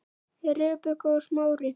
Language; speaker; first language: Icelandic; native; Icelandic